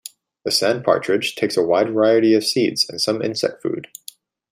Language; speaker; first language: English; native; English